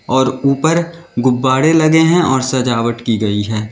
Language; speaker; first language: Hindi; native; Hindi